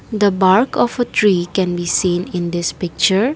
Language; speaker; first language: English; non-native, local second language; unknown